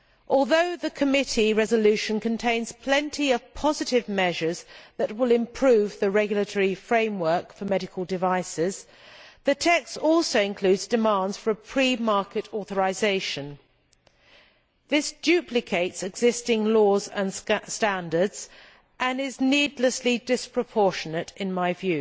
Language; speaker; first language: English; native; English